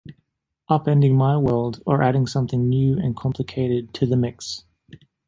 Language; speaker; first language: English; native; English